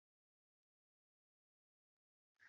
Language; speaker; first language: English; non-native, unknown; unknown